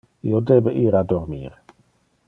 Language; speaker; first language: Interlingua; non-native, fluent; Dutch